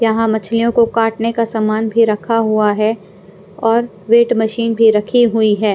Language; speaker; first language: Hindi; non-native, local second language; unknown